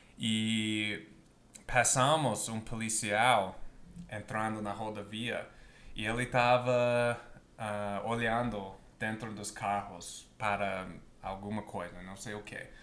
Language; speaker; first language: Portuguese; non-native, fluent; English